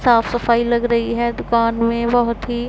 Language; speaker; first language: Hindi; non-native, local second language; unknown